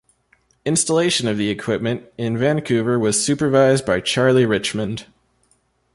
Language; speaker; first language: English; native; English